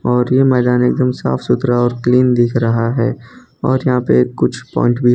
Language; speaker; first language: Hindi; non-native, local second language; Gujarati